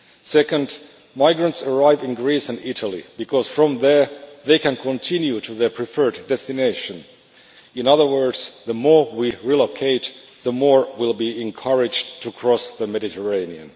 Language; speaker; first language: English; non-native, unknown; Finnish